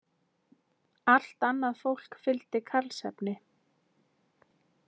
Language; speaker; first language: Icelandic; native; Icelandic